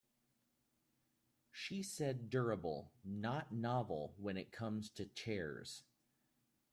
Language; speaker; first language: English; native; English